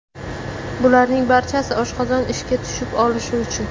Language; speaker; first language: Uzbek; native; Uzbek